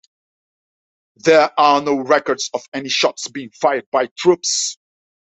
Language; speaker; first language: English; non-native, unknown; Dutch